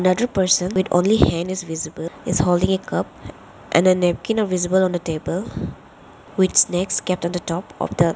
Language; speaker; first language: English; non-native, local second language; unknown